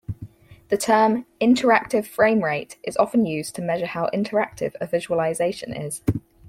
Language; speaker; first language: English; native; English